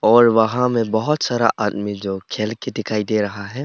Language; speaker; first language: Hindi; non-native, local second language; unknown